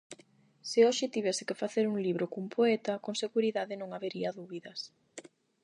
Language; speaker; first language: Galician; non-native, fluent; Spanish